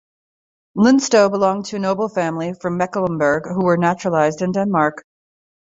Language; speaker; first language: English; native; English